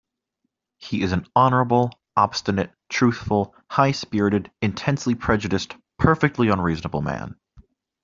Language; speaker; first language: English; native; English